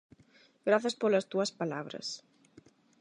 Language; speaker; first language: Galician; non-native, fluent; Spanish